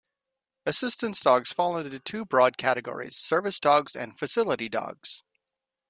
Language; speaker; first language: English; native; English